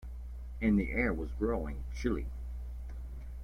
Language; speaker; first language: English; native; English